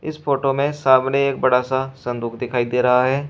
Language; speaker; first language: Hindi; native; Hindi